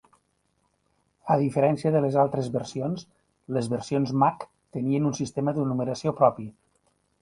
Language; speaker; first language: Catalan; native; Catalan